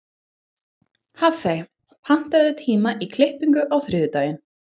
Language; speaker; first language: Icelandic; non-native, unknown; English